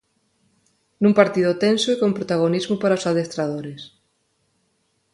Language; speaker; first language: Galician; non-native, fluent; Spanish